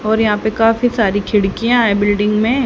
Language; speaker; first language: Hindi; native; Hindi